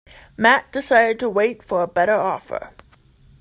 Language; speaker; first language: English; native; English